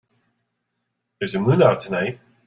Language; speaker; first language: English; native; English